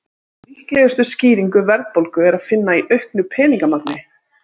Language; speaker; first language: Icelandic; native; Icelandic